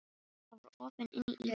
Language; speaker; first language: Icelandic; non-native, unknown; Filipino